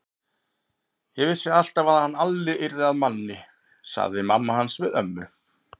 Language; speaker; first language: Icelandic; native; Icelandic